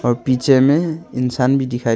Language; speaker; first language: Hindi; non-native, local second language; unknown